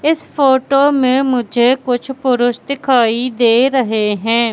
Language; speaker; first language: Hindi; native; Hindi